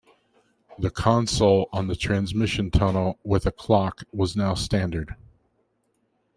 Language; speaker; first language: English; native; English